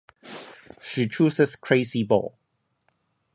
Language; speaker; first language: English; non-native, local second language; Cantonese